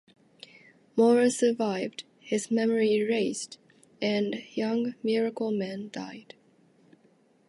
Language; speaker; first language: English; non-native, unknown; Japanese